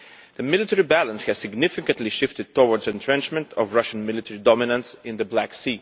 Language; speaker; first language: English; non-native, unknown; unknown